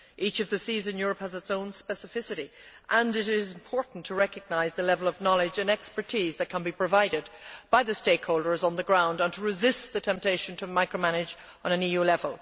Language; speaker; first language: English; native; English